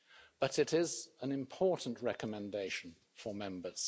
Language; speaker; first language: English; native; English